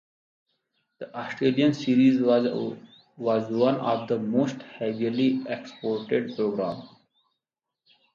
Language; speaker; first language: English; non-native, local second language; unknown